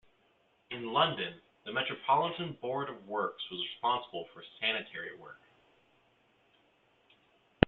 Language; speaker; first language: English; native; English